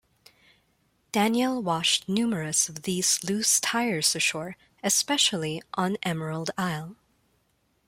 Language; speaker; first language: English; non-native, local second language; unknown